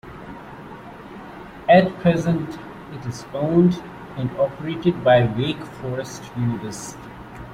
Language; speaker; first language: English; non-native, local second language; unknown